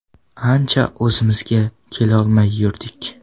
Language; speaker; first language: Uzbek; non-native, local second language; Kara-Kalpak